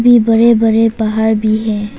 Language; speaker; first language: Hindi; non-native, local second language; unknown